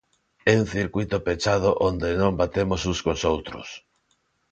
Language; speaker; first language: Galician; non-native, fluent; Spanish